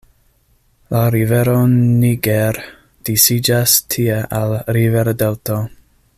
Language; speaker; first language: Esperanto; non-native, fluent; English